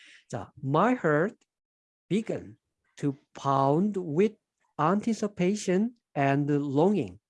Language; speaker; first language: English; non-native, fluent; Korean